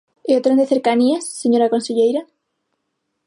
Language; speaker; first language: Galician; non-native, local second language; Spanish